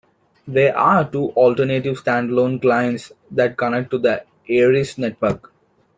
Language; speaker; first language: English; non-native, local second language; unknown